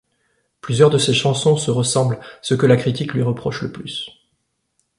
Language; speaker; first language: French; native; French